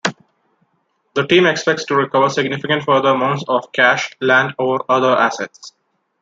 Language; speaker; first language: English; non-native, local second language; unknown